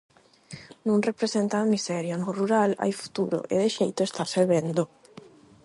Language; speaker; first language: Galician; non-native, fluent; Spanish